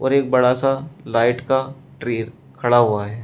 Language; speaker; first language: Hindi; native; Hindi